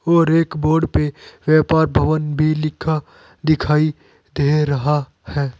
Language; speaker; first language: Hindi; native; Hindi